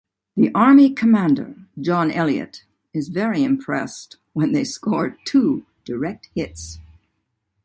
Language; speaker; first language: English; native; English